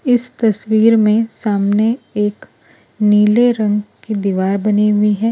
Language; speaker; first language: Hindi; non-native, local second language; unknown